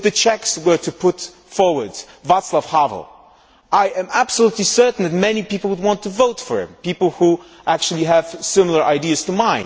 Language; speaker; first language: English; non-native, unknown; Polish